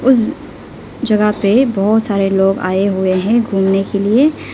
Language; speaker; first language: Hindi; non-native, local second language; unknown